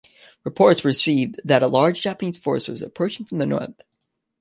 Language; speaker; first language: English; native; English